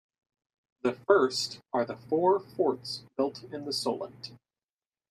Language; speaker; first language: English; native; English